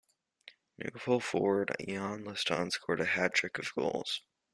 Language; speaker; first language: English; native; English